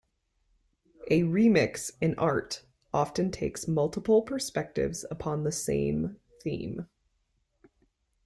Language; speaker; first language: English; native; English